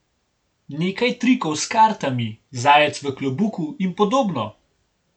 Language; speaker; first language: Slovenian; native; Slovenian